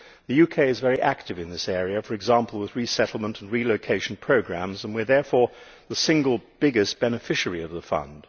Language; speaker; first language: English; native; English